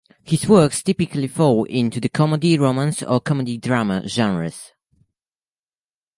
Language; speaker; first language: English; native; English